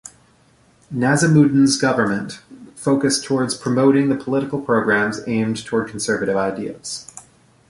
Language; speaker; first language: English; native; English